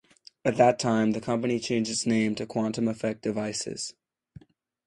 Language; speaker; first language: English; native; English